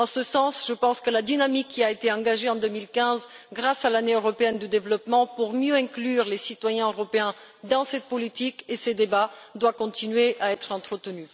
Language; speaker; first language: French; non-native, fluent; Bulgarian